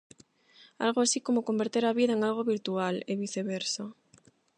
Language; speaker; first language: Galician; non-native, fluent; Spanish